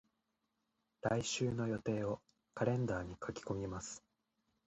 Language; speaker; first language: Japanese; native; Japanese